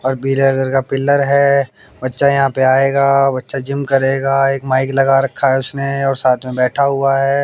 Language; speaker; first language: Hindi; native; Hindi